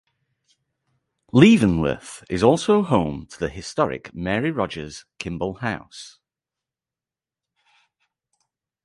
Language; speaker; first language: English; native; English